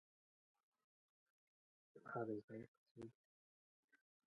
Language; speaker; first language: English; native; English